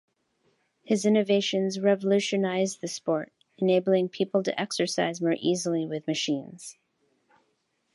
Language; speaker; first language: English; native; English